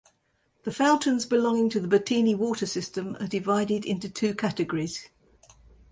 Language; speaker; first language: English; native; English